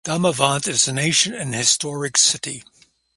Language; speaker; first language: English; native; English